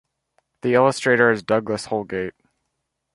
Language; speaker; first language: English; native; English